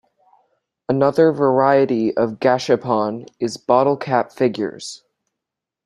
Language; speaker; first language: English; native; English